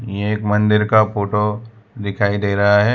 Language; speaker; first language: Hindi; non-native, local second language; Gujarati